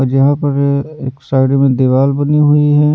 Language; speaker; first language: Hindi; native; Hindi